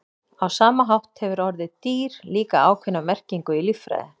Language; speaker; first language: Icelandic; native; Icelandic